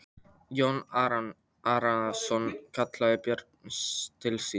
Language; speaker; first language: Icelandic; non-native, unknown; Polish